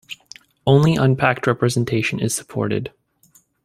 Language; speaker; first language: English; native; English